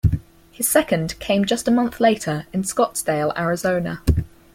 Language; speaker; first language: English; native; English